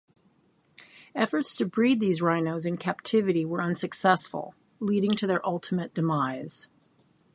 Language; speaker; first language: English; native; English